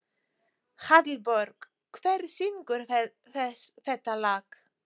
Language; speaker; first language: Icelandic; non-native, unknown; Polish